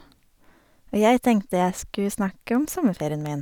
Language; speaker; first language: Norwegian; native; Norwegian